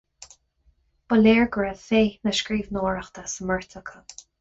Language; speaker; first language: Irish; non-native, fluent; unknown